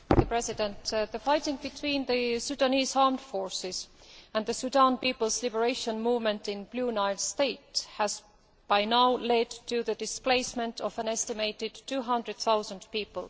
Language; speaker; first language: English; non-native, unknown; Estonian